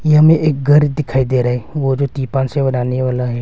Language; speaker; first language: Hindi; non-native, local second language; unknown